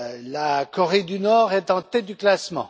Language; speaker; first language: French; non-native, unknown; Romanian